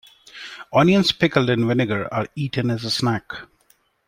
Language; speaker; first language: English; non-native, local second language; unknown